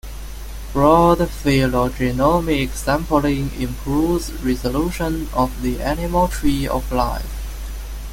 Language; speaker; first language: English; non-native, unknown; Chinese